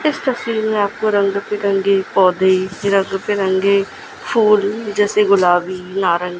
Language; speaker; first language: Hindi; non-native, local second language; Gujarati